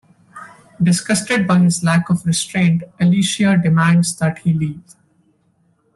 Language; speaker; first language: English; non-native, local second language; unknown